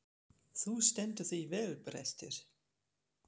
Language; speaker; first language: Icelandic; non-native, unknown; German